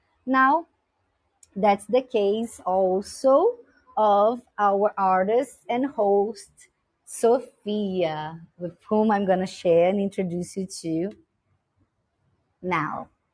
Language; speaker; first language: English; non-native, fluent; Portuguese